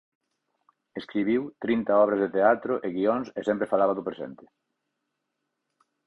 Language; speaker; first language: Galician; native; Galician